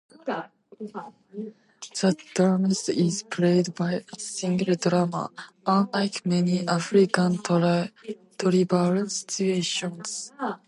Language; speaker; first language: English; non-native, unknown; Tatar